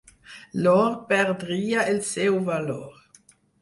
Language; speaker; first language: Catalan; non-native, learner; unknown